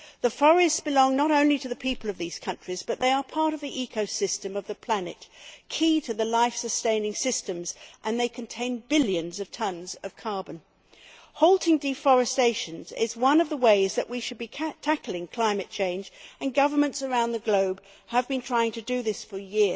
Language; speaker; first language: English; native; English